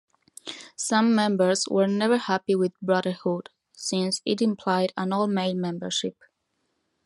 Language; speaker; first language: English; non-native, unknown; Spanish